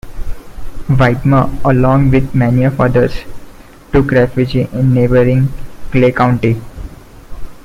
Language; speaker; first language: English; non-native, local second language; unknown